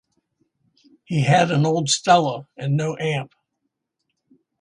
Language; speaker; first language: English; native; English